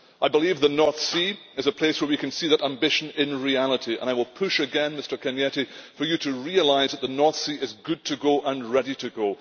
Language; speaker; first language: English; native; English